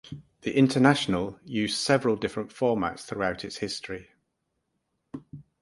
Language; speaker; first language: English; native; English